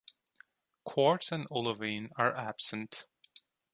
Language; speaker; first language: English; non-native, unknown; Turkish